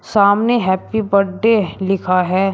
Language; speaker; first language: Hindi; native; Hindi